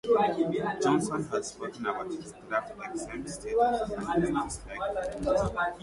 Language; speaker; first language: English; non-native, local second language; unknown